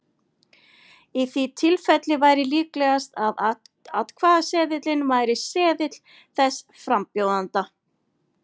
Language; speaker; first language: Icelandic; native; Icelandic